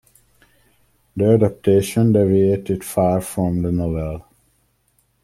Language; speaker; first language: English; non-native, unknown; Hungarian